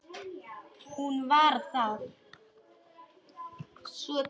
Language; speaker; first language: Icelandic; non-native, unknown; Polish